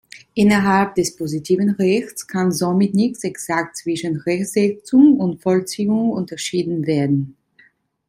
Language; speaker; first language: German; non-native, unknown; Italian